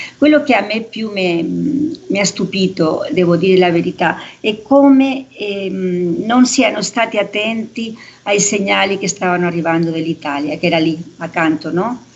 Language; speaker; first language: Italian; non-native, related language; Spanish